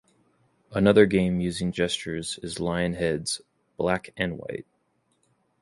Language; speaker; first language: English; native; English